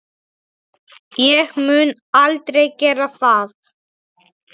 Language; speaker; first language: Icelandic; non-native, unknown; Polish